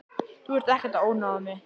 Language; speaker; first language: Icelandic; native; Icelandic